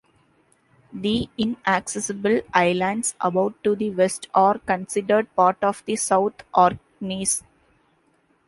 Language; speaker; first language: English; non-native, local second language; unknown